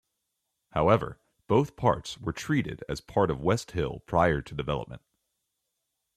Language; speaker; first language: English; native; English